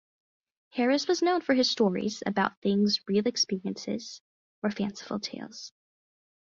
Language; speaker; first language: English; native; English